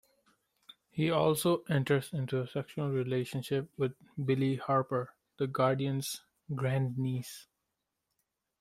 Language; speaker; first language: English; non-native, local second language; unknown